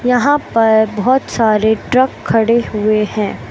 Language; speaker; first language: Hindi; native; Hindi